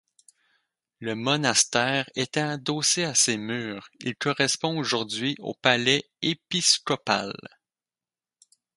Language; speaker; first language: French; native; French